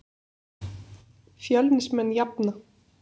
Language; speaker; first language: Icelandic; native; Icelandic